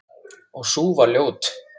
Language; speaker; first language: Icelandic; native; Icelandic